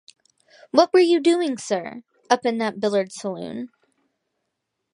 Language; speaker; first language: English; native; English